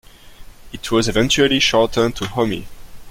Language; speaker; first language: English; non-native, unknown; French